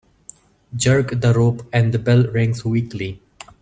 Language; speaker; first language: English; non-native, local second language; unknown